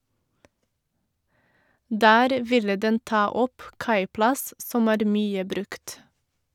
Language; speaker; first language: Norwegian; non-native, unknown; Portuguese